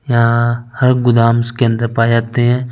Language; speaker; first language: Hindi; non-native, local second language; Punjabi